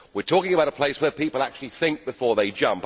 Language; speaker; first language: English; native; English